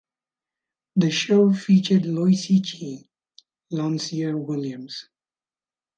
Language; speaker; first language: English; native; English